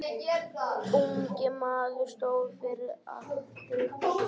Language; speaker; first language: Icelandic; native; Icelandic